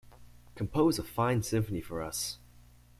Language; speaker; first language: English; native; English